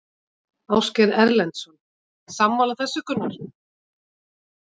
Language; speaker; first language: Icelandic; native; Icelandic